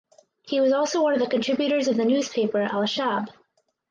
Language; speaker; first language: English; native; English